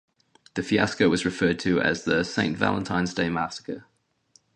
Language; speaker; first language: English; native; English